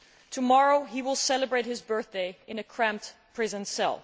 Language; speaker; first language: English; non-native, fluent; Dutch